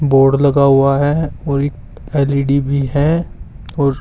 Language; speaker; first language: Hindi; native; Hindi